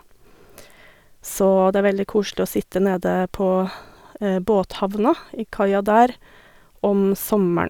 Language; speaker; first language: Norwegian; native; Norwegian